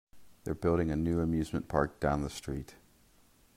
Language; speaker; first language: English; native; English